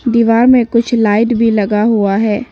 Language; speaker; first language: Hindi; non-native, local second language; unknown